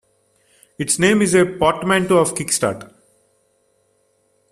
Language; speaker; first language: English; non-native, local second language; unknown